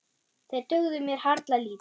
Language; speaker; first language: Icelandic; non-native, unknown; German